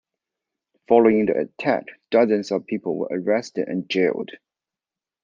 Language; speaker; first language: English; non-native, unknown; Chinese